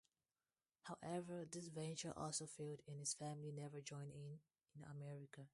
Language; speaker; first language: English; non-native, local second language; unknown